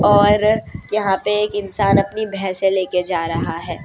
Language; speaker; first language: Hindi; non-native, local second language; Gujarati